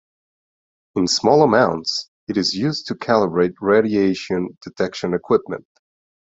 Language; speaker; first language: English; non-native, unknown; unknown